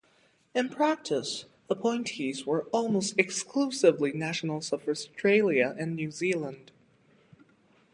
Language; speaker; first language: English; native; English